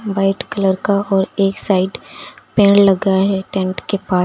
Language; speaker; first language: Hindi; native; Hindi